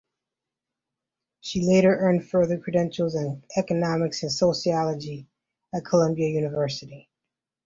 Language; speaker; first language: English; native; English